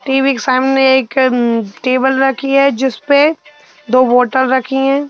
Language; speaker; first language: Hindi; native; Hindi